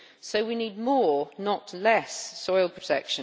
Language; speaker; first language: English; native; English